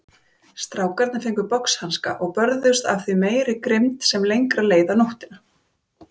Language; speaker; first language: Icelandic; native; Icelandic